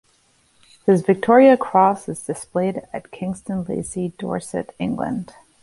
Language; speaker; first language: English; native; English